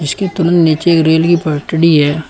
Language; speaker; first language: Hindi; native; Hindi